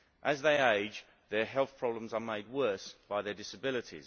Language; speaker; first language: English; native; English